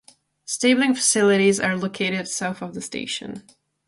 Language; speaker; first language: English; non-native, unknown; Czech